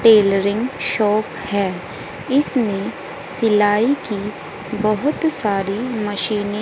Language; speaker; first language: Hindi; native; Hindi